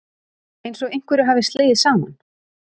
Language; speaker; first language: Icelandic; native; Icelandic